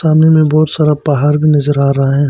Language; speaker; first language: Hindi; early bilingual, other home language; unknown